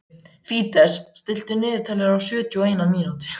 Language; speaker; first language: Icelandic; native; Icelandic